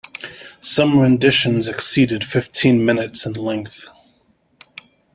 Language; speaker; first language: English; native; English